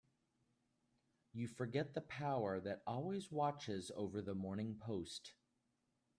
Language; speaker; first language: English; native; English